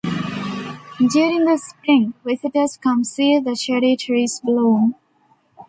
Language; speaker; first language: English; non-native, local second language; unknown